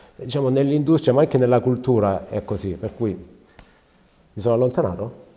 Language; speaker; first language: Italian; native; Italian